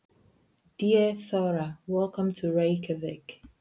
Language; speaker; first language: Icelandic; non-native, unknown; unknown